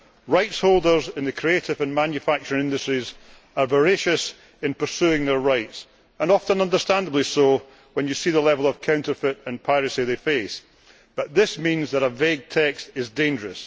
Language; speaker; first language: English; native; English